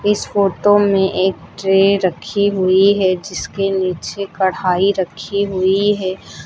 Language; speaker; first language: Hindi; native; Hindi